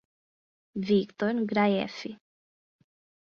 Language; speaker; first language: Portuguese; non-native, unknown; English